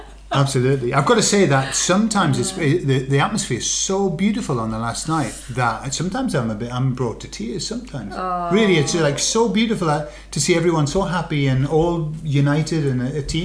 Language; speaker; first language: English; native; English